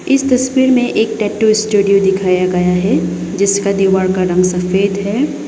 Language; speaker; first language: Hindi; non-native, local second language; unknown